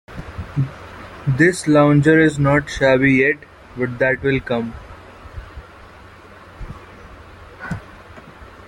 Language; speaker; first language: English; non-native, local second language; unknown